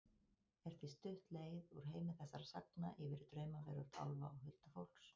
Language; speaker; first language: Icelandic; native; Icelandic